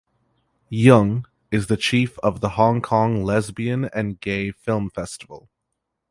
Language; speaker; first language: English; native; English